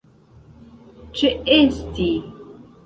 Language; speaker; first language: Esperanto; non-native, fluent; Central Kurdish